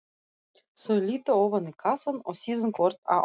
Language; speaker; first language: Icelandic; non-native, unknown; Russian